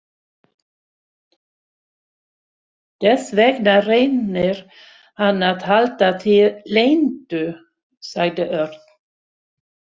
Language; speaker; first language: Icelandic; non-native, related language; Swedish